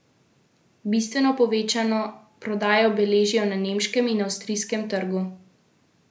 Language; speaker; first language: Slovenian; native; Slovenian